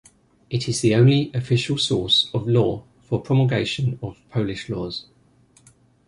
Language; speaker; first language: English; native; English